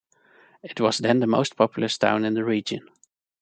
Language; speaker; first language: English; non-native, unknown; Dutch